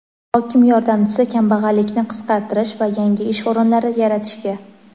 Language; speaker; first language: Uzbek; native; Uzbek